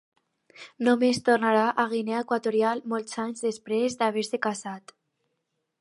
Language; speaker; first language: Catalan; non-native, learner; Spanish